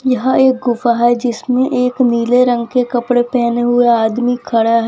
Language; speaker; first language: Hindi; non-native, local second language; Gujarati